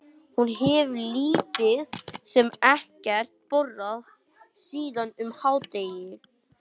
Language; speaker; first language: Icelandic; non-native, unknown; English